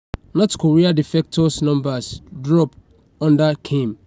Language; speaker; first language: English; non-native, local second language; Yoruba